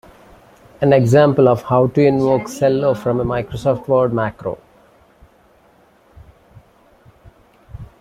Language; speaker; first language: English; non-native, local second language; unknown